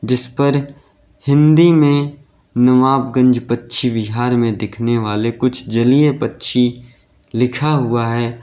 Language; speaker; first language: Hindi; native; Hindi